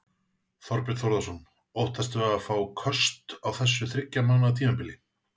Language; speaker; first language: Icelandic; native; Icelandic